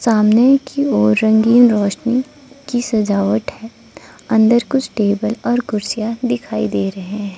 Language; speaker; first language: Hindi; non-native, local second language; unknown